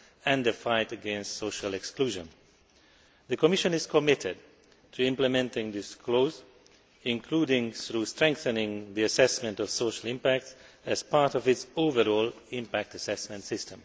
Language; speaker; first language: English; non-native, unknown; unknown